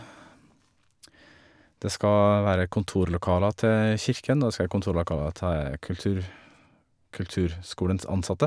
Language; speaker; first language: Norwegian; native; Norwegian